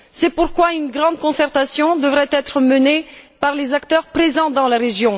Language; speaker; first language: French; non-native, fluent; Bulgarian